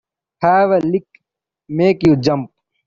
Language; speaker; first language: English; non-native, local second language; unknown